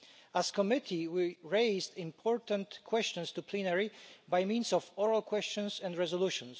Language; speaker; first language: English; non-native, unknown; Polish